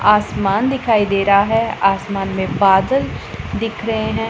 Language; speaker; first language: Hindi; non-native, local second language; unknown